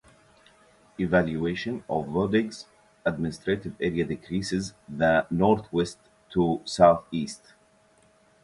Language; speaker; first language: English; native; English